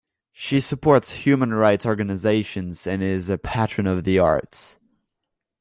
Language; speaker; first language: English; non-native, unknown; French